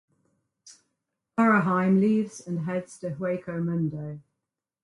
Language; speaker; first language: English; native; English